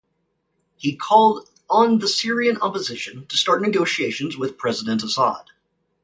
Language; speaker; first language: English; native; English